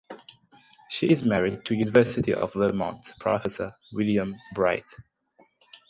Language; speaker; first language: English; non-native, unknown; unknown